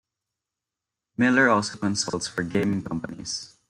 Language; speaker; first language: English; non-native, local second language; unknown